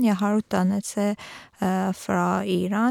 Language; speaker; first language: Norwegian; non-native, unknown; Persian